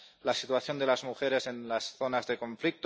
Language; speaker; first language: Spanish; non-native, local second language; Catalan